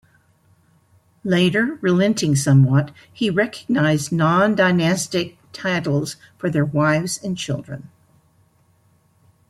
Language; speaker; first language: English; native; English